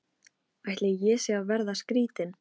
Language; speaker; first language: Icelandic; non-native, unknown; Polish